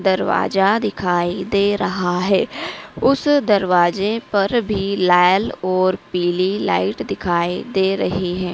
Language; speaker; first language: Hindi; native; Hindi